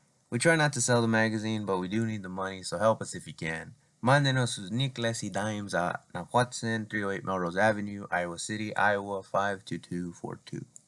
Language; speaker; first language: English; native; English